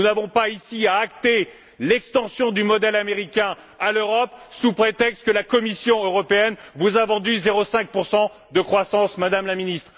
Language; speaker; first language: French; native; French